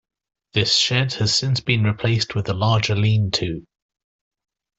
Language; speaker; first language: English; native; English